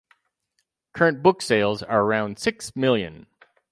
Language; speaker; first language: English; native; English